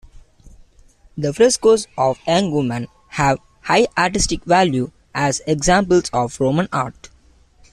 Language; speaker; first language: English; non-native, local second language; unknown